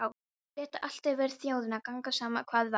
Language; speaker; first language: Icelandic; non-native, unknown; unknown